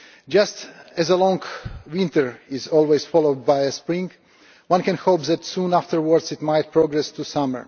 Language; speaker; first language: English; non-native, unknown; Russian